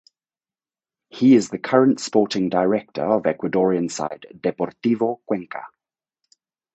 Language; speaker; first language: English; native; English